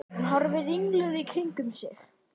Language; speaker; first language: Icelandic; native; Icelandic